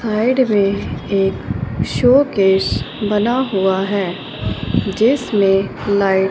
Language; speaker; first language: Hindi; non-native, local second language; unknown